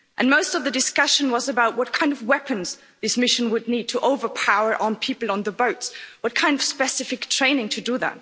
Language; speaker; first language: English; non-native, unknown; German